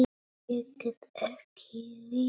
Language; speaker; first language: Icelandic; non-native, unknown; Polish